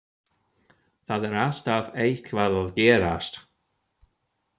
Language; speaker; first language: Icelandic; non-native, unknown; German